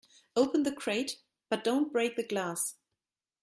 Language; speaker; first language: English; non-native, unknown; German